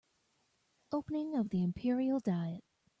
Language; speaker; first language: English; native; English